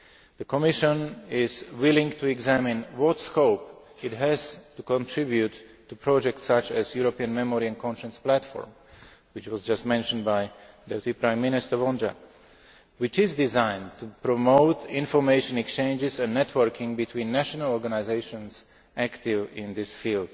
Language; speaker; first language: English; non-native, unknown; Slovak